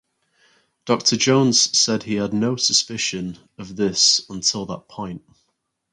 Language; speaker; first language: English; native; English